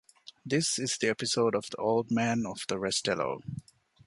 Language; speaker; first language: English; non-native, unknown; Divehi